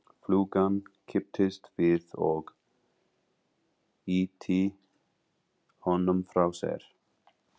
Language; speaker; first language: Icelandic; non-native, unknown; English